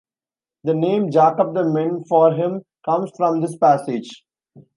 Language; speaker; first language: English; non-native, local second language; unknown